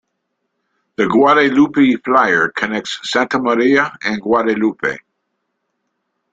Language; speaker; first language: English; native; English